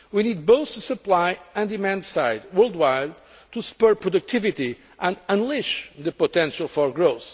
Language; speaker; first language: English; non-native, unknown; Portuguese